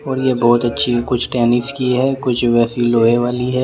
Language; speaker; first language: Hindi; native; Hindi